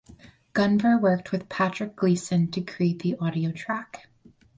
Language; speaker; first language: English; native; English